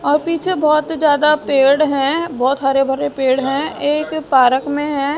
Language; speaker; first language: Hindi; native; Hindi